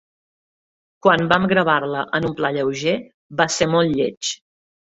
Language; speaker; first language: Catalan; native; Catalan